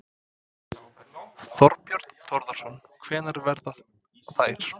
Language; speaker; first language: Icelandic; non-native, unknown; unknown